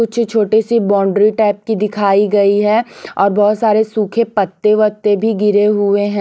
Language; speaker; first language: Hindi; non-native, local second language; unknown